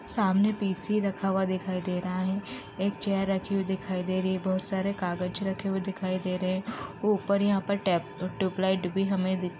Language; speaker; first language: Hindi; native; Hindi